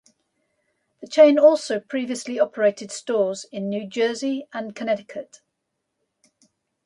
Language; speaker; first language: English; native; English